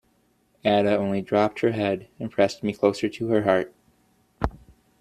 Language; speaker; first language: English; native; English